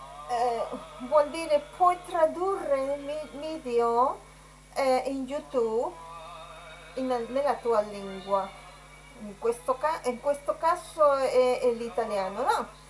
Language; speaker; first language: Italian; non-native, related language; Spanish